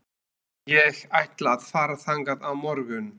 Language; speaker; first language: Icelandic; non-native, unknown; Slovak